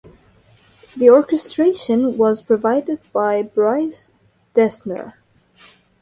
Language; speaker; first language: English; non-native, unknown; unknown